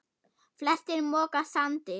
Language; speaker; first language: Icelandic; non-native, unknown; German